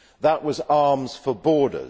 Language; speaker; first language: English; native; English